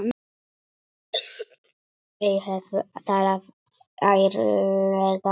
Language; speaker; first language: Icelandic; non-native, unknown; Polish